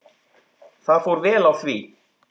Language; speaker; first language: Icelandic; native; Icelandic